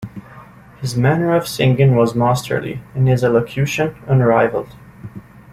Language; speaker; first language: English; native; English